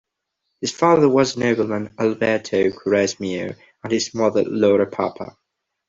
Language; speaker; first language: English; non-native, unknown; Catalan